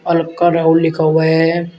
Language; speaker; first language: Hindi; native; Hindi